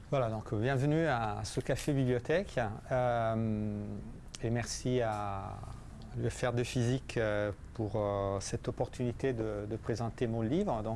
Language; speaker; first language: French; non-native, fluent; Italian